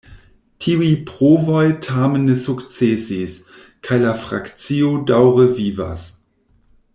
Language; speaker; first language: Esperanto; non-native, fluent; German